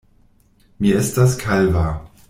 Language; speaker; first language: Esperanto; non-native, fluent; German